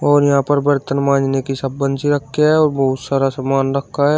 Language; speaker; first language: Hindi; native; Hindi